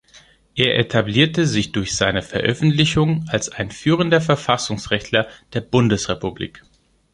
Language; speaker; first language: German; non-native, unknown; Greek